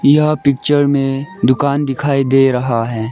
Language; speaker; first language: Hindi; early bilingual, other home language; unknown